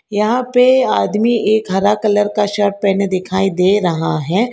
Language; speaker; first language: Hindi; non-native, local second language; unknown